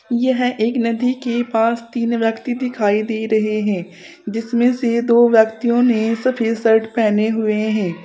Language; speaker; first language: Hindi; native; Hindi